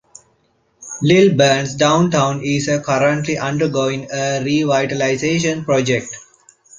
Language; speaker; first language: English; non-native, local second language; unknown